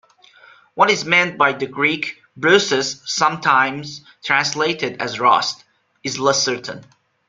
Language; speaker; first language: English; non-native, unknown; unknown